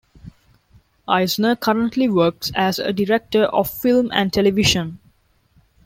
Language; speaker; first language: English; non-native, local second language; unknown